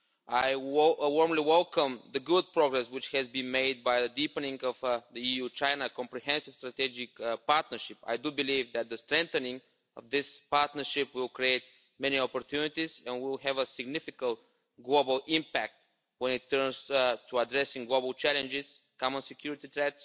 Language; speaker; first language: English; non-native, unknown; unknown